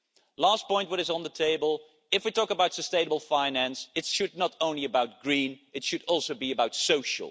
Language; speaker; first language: English; non-native, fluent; Dutch